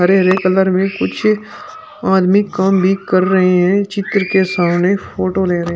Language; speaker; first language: Hindi; native; Hindi